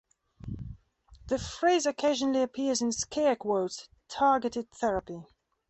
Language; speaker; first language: English; non-native, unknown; Belarusian